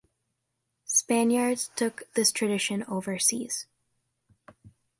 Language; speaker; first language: English; native; English